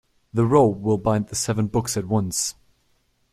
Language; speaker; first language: English; non-native, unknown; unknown